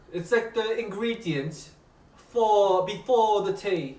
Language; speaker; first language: English; early bilingual, other home language; Korean